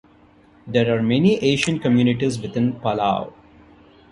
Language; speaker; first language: English; non-native, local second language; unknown